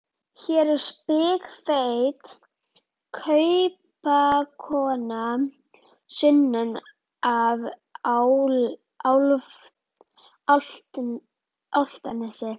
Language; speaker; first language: Icelandic; native; Icelandic